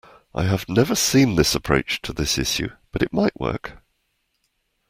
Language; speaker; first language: English; native; English